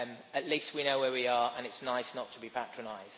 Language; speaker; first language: English; native; English